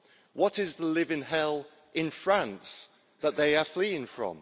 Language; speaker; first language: English; native; English